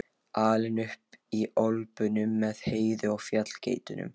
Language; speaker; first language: Icelandic; non-native, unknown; Lithuanian